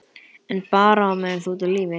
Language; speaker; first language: Icelandic; native; Icelandic